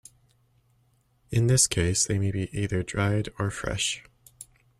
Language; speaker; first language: English; native; English